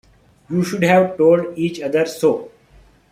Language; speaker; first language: English; non-native, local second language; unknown